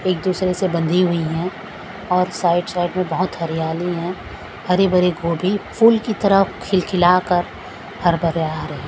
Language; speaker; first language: Hindi; non-native, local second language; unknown